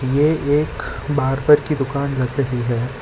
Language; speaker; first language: Hindi; non-native, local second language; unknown